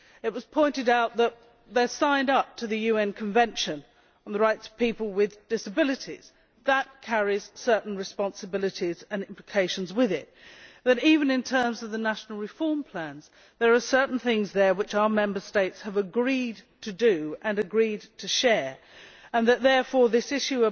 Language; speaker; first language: English; native; English